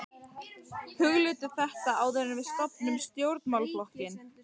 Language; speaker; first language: Icelandic; native; Icelandic